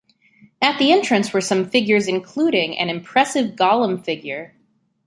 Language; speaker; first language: English; native; English